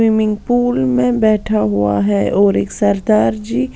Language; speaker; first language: Hindi; non-native, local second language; Punjabi